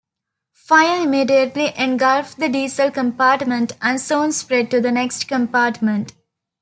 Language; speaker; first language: English; non-native, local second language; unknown